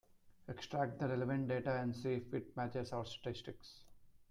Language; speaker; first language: English; non-native, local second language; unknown